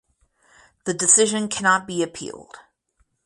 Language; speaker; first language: English; native; English